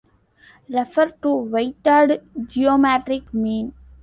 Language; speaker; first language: English; non-native, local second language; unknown